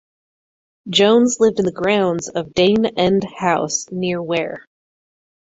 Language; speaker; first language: English; native; English